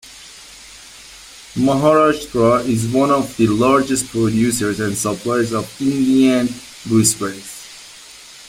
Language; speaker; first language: English; native; English